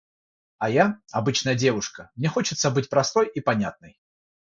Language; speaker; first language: Russian; non-native, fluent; Georgian